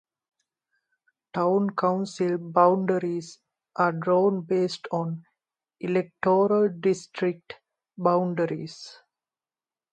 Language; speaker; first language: English; non-native, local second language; Sinhala